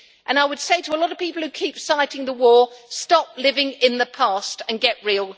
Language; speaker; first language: English; native; English